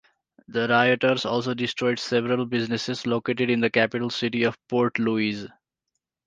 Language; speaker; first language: English; non-native, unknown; Nepali